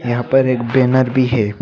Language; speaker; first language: Hindi; non-native, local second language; Bangla